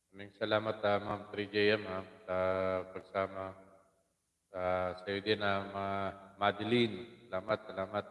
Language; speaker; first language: Filipino; non-native, local second language; Waray